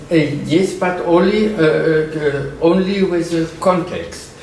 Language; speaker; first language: English; non-native, fluent; German